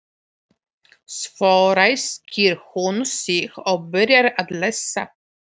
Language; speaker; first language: Icelandic; non-native, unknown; Polish